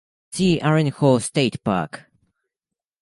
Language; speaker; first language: English; native; English